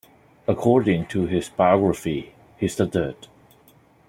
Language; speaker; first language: English; non-native, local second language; Cantonese